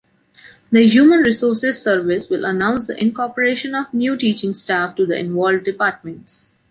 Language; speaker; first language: English; non-native, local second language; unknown